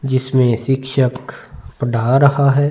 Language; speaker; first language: Hindi; non-native, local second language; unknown